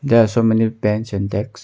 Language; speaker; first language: English; non-native, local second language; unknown